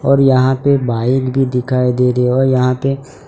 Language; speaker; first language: Hindi; non-native, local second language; Gujarati